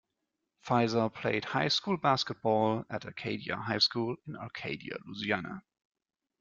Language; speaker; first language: English; non-native, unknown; German